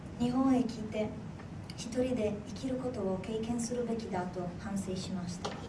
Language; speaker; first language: Japanese; non-native, fluent; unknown